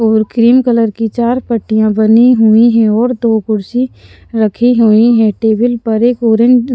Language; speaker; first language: Hindi; non-native, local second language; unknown